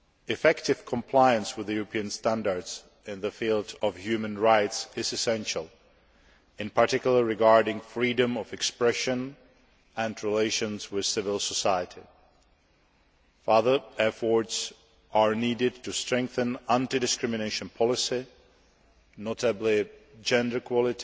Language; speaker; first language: English; non-native, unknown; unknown